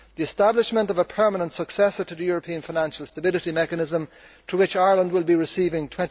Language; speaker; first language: English; native; English